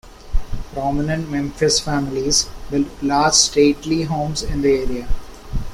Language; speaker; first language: English; non-native, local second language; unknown